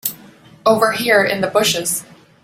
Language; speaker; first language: English; native; English